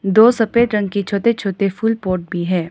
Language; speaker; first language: Hindi; non-native, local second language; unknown